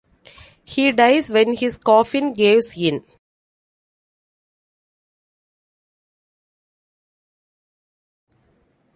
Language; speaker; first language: English; non-native, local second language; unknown